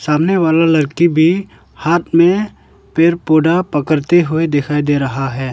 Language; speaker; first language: Hindi; non-native, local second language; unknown